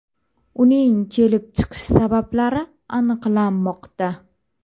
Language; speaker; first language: Uzbek; native; Uzbek